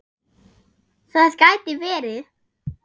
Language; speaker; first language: Icelandic; non-native, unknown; German